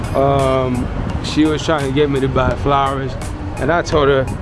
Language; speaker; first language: English; native; English